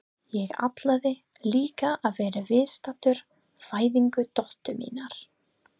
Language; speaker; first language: Icelandic; non-native, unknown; English